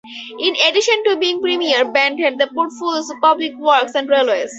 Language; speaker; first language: English; native; English